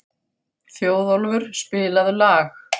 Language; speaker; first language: Icelandic; non-native, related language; Faroese